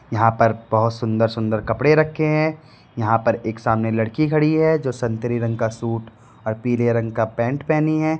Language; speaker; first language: Hindi; native; Hindi